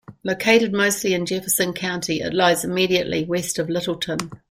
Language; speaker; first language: English; native; English